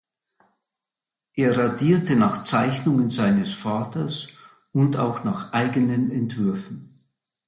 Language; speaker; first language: German; native; German